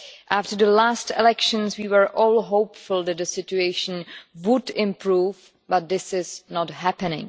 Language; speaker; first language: English; non-native, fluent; Czech